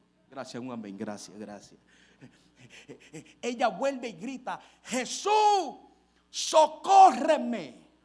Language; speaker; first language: Spanish; early bilingual, heritage; Spanish